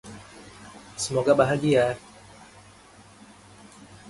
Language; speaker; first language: Indonesian; native; Indonesian